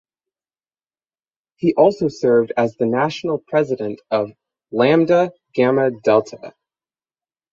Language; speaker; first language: English; native; English